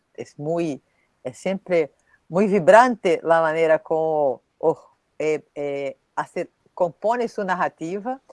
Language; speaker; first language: Spanish; non-native, related language; Portuguese